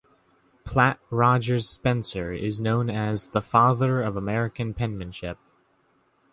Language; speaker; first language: English; native; English